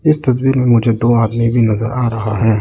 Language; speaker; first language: Hindi; non-native, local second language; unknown